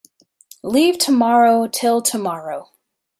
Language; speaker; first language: English; native; English